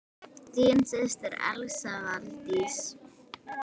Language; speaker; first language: Icelandic; native; Icelandic